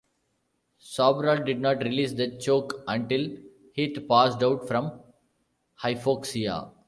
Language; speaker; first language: English; non-native, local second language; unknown